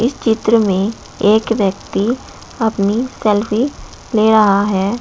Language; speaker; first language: Hindi; native; Hindi